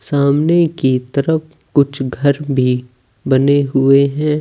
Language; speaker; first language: Hindi; native; Hindi